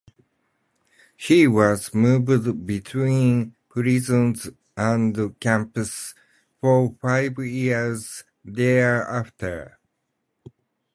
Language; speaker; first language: English; non-native, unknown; Japanese